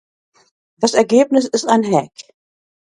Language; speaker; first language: German; native; German